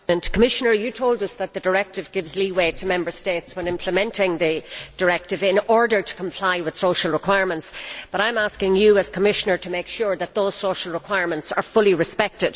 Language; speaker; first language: English; native; English